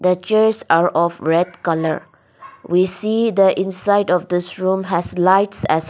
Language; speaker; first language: English; non-native, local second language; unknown